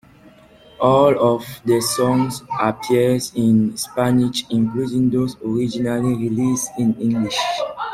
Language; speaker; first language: English; non-native, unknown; French